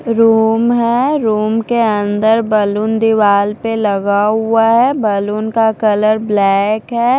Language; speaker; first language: Hindi; non-native, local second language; Punjabi